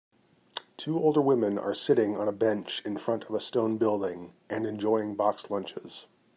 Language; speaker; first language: English; native; English